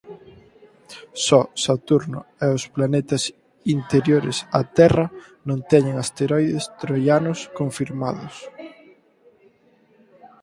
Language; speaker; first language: Galician; native; Galician